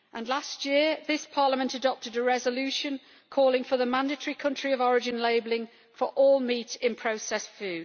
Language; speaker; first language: English; native; English